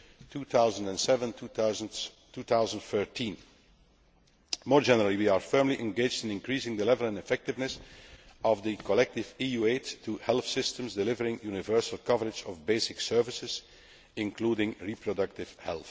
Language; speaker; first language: English; non-native, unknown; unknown